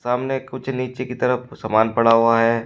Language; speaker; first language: Hindi; native; Hindi